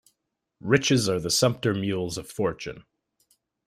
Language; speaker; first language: English; native; English